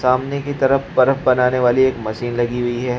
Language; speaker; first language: Hindi; native; Hindi